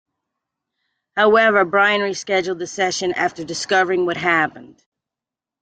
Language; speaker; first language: English; native; English